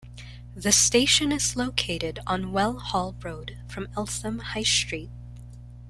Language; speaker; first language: English; non-native, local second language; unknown